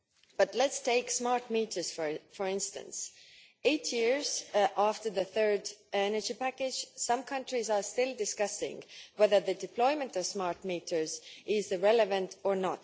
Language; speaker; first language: English; non-native, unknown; Estonian